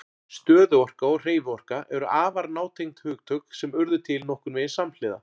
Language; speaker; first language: Icelandic; native; Icelandic